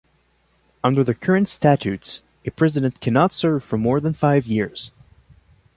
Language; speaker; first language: English; non-native, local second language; French